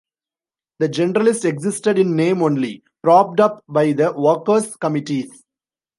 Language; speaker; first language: English; non-native, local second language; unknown